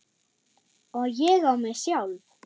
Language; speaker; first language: Icelandic; non-native, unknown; German